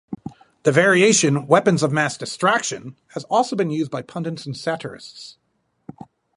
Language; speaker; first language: English; native; English